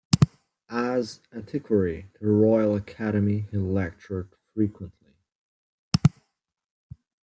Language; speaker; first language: English; non-native, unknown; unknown